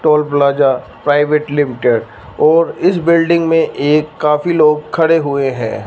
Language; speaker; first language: Hindi; non-native, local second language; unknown